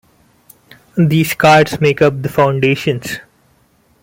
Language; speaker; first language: English; non-native, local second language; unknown